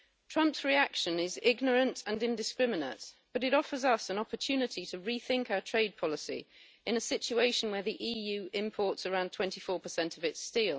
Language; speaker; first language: English; native; English